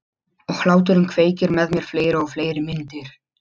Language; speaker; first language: Icelandic; non-native, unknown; Polish